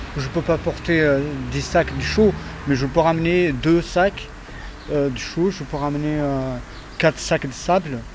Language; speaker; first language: French; non-native, fluent; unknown